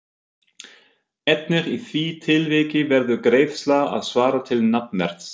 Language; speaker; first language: Icelandic; non-native, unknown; German